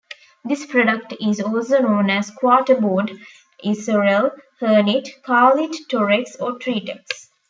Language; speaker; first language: English; non-native, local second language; Tamil